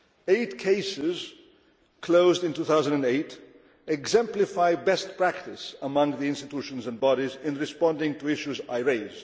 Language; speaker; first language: English; non-native, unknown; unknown